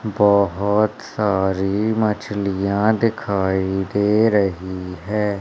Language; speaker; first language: Hindi; native; Hindi